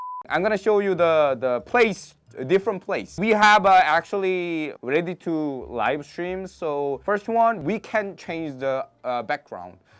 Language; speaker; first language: English; non-native, learner; Korean